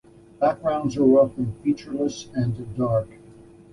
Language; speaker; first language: English; native; English